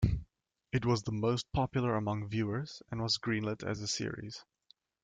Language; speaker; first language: English; native; English